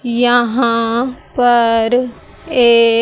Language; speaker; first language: Hindi; native; Hindi